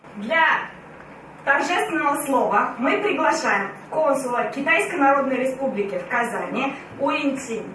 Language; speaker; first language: Russian; native; Russian